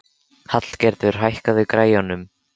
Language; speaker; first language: Icelandic; native; Icelandic